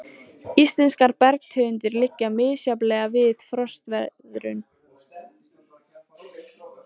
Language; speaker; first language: Icelandic; native; Icelandic